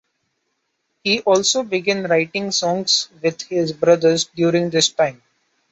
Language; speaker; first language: English; non-native, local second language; Marathi